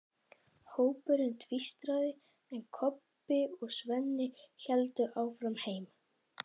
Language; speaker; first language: Icelandic; native; Icelandic